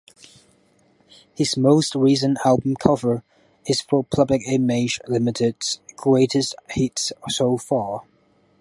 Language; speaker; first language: English; non-native, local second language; Cantonese